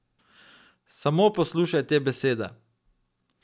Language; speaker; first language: Slovenian; native; Slovenian